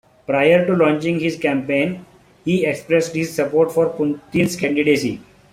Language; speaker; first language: English; non-native, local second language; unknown